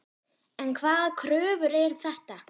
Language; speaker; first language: Icelandic; non-native, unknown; German